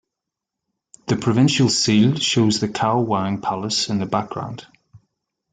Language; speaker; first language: English; native; English